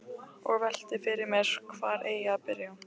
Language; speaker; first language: Icelandic; non-native, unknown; Lithuanian